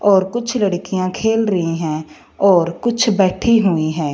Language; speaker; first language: Hindi; non-native, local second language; Punjabi